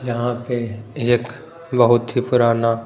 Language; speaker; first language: Hindi; non-native, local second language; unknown